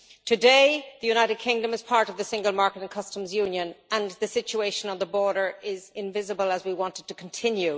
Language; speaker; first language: English; native; English